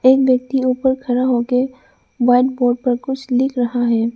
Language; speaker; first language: Hindi; non-native, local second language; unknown